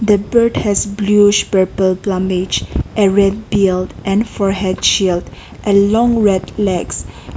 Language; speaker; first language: English; non-native, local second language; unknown